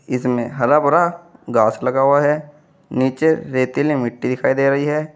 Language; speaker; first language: Hindi; native; Hindi